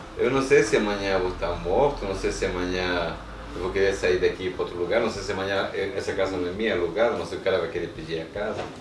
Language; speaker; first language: Portuguese; non-native, fluent; Spanish